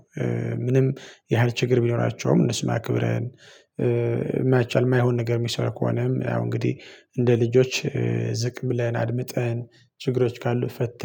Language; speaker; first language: Amharic; non-native, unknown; Tigrinya